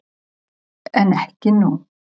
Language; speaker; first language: Icelandic; native; Icelandic